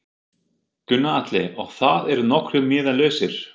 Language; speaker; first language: Icelandic; non-native, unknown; German